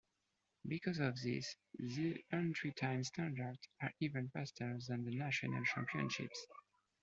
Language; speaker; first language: English; non-native, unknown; French